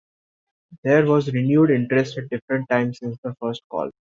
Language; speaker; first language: English; non-native, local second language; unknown